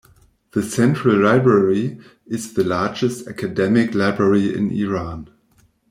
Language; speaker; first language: English; non-native, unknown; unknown